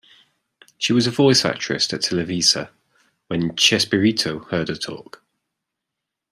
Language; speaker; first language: English; native; English